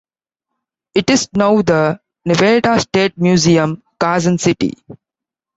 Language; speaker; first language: English; non-native, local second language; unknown